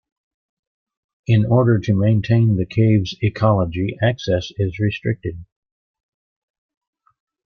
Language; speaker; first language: English; native; English